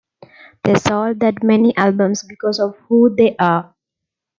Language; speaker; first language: English; non-native, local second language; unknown